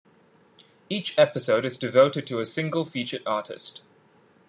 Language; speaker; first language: English; non-native, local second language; Cantonese